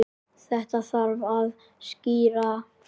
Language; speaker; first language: Icelandic; native; Icelandic